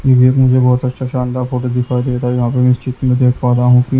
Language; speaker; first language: Hindi; native; Hindi